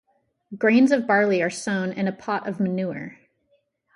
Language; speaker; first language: English; native; English